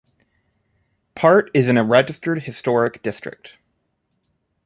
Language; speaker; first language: English; native; English